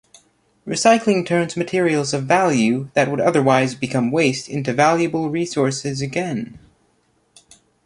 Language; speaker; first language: English; native; English